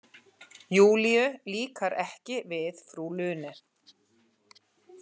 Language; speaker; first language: Icelandic; native; Icelandic